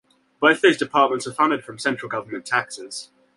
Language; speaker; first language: English; native; English